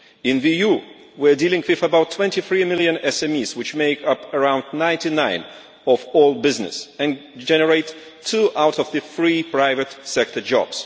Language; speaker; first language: English; non-native, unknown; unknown